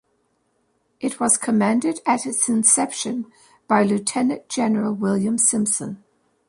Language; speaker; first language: English; native; English